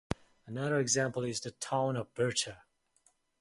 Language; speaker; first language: English; non-native, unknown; Mongolian